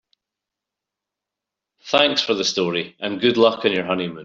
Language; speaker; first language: English; native; English